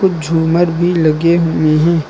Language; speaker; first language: Hindi; native; Hindi